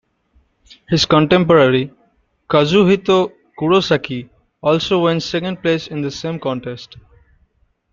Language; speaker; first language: English; non-native, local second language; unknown